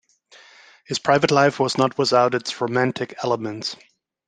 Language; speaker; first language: English; non-native, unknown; German